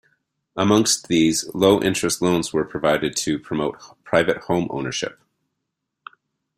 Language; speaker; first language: English; native; English